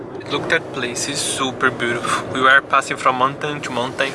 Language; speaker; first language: English; non-native, learner; Portuguese